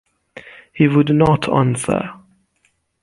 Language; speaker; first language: English; non-native, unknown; Persian